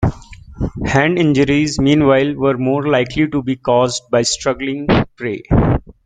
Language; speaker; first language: English; native; English